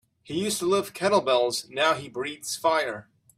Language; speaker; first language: English; native; English